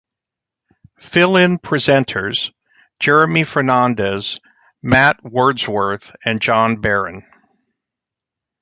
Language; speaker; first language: English; native; English